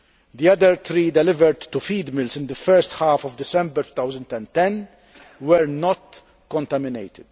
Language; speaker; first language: English; non-native, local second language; Maltese